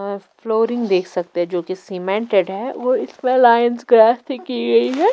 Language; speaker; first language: Hindi; non-native, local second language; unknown